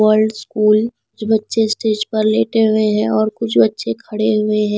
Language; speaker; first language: Hindi; non-native, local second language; Punjabi